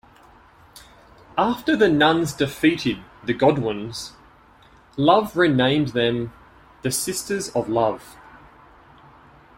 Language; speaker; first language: English; native; English